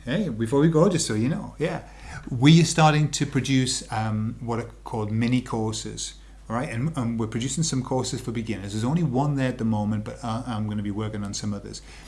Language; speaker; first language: English; native; English